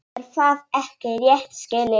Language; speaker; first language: Icelandic; non-native, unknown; Polish